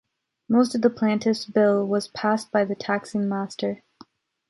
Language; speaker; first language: English; native; English